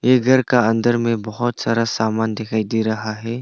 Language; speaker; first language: Hindi; early bilingual, other home language; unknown